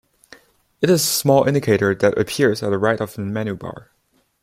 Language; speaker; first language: English; non-native, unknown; Chinese